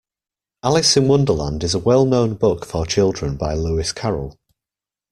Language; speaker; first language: English; native; English